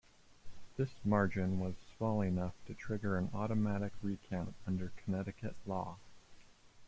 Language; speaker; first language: English; native; English